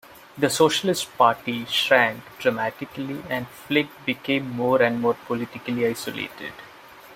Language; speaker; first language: English; non-native, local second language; Malayalam